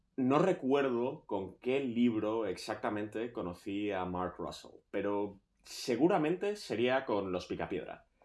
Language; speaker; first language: Spanish; native; Spanish